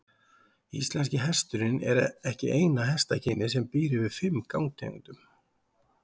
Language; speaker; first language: Icelandic; native; Icelandic